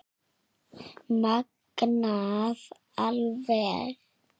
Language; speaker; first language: Icelandic; native; Icelandic